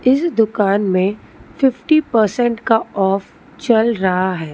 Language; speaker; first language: Hindi; non-native, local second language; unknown